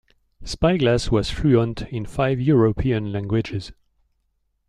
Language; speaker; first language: English; non-native, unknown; French